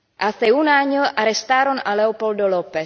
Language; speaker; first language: Spanish; non-native, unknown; Czech